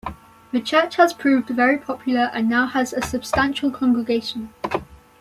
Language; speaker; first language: English; native; English